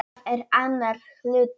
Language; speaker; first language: Icelandic; non-native, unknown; Polish